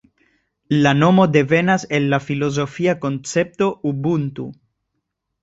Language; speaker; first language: Esperanto; non-native, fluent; Spanish